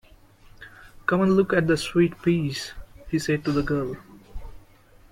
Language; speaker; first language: English; non-native, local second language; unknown